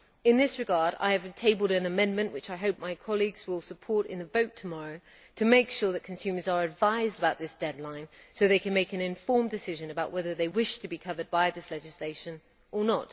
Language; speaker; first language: English; native; English